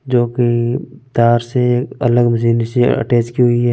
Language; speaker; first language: Hindi; non-native, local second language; Punjabi